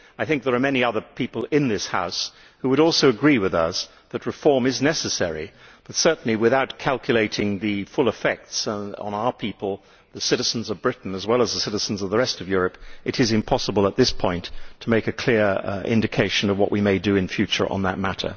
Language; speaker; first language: English; native; English